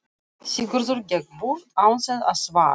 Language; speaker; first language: Icelandic; non-native, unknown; Russian